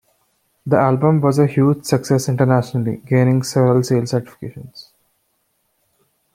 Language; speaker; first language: English; non-native, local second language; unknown